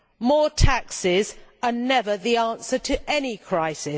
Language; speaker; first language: English; native; English